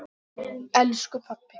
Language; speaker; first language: Icelandic; non-native, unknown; English